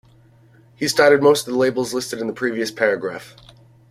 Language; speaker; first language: English; native; English